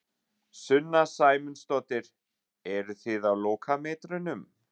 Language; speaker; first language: Icelandic; non-native, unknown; German